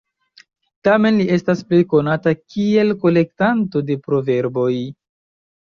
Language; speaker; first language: Esperanto; non-native, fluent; Chinese